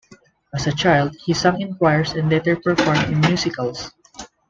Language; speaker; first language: English; non-native, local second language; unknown